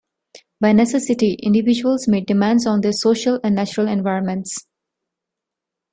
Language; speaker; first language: English; non-native, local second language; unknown